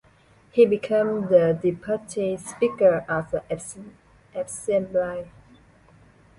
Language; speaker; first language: English; non-native, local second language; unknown